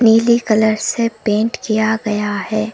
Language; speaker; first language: Hindi; non-native, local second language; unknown